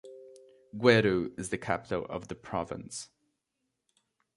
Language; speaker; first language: English; native; English